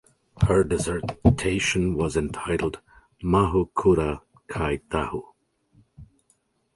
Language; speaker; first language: English; native; English